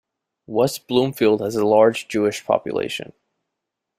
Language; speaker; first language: English; native; English